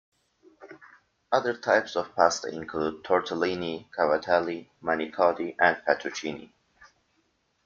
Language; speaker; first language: English; native; English